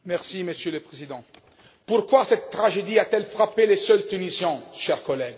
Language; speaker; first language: French; non-native, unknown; Italian